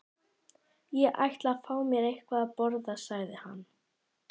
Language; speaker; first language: Icelandic; native; Icelandic